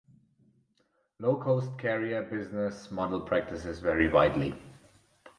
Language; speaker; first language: English; non-native, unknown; German